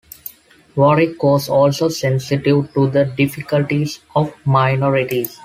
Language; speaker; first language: English; non-native, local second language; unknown